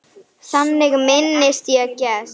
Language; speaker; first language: Icelandic; native; Icelandic